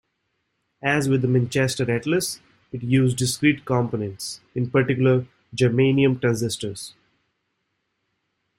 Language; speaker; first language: English; native; English